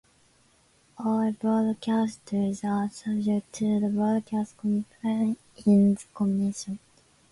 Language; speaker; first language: English; non-native, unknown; Japanese